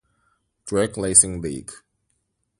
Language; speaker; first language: English; non-native, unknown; Korean